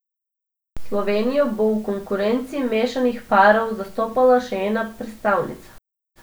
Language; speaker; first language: Slovenian; non-native, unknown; Macedonian